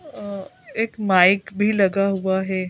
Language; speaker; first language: Hindi; native; Hindi